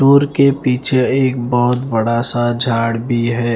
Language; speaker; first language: Hindi; non-native, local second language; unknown